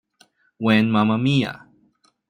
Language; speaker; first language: English; non-native, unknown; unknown